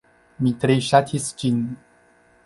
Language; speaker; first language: Esperanto; non-native, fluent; Chinese